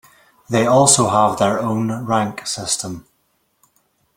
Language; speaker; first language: English; native; English